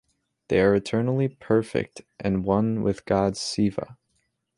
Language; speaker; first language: English; native; English